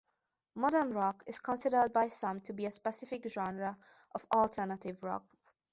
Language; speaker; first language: English; non-native, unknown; Hungarian